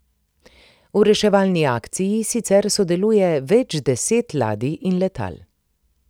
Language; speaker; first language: Slovenian; native; Slovenian